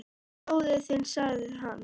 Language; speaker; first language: Icelandic; native; Icelandic